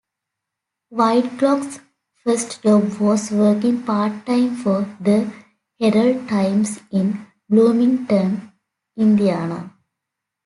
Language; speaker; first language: English; native; English